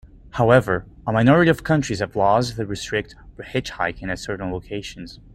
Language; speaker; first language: English; native; English